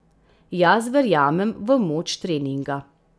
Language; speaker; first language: Slovenian; native; Slovenian